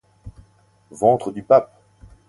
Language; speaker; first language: French; native; French